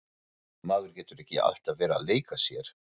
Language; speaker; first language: Icelandic; non-native, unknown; German